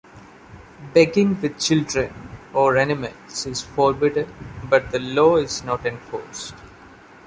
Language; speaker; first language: English; non-native, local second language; Malayalam